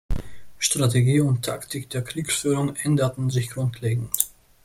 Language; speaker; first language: German; native; German